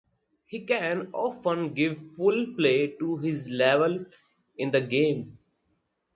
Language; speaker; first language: English; non-native, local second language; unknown